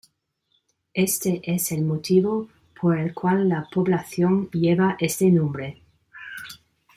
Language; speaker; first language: Spanish; non-native, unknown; English